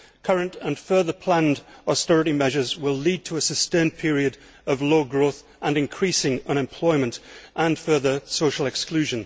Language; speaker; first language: English; native; English